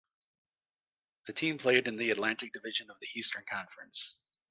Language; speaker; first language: English; native; English